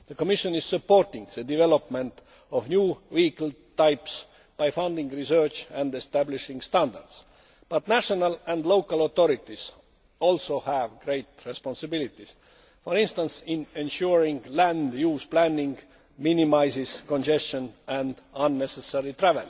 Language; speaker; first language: English; non-native, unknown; Estonian